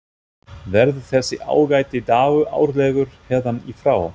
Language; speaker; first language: Icelandic; non-native, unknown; German